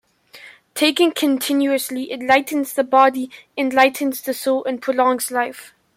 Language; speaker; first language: English; native; English